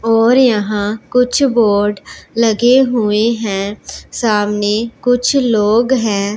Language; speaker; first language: Hindi; non-native, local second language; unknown